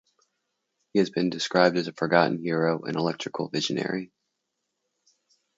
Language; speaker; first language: English; native; English